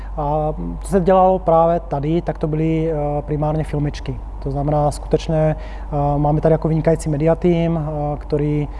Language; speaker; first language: Czech; non-native, related language; Slovak